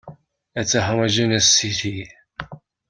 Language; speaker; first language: English; non-native, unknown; Mongolian